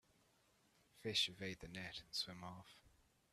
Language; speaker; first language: English; native; English